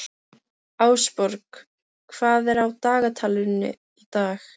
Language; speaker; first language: Icelandic; non-native, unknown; Filipino